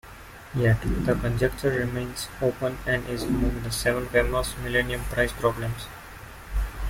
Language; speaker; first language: English; non-native, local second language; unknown